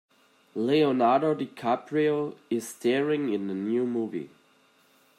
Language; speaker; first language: English; non-native, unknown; German